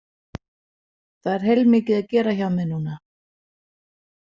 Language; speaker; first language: Icelandic; non-native, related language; Danish